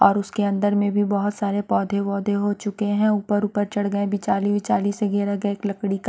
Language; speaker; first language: Hindi; non-native, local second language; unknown